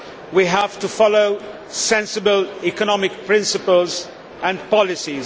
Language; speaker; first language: English; non-native, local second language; Maltese